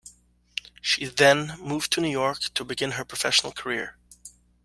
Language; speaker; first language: English; native; English